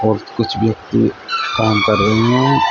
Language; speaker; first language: Hindi; native; Hindi